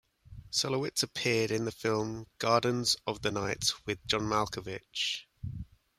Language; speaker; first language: English; native; English